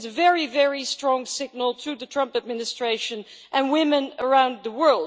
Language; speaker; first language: English; non-native, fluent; Dutch